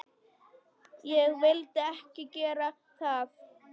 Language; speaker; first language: Icelandic; non-native, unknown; Polish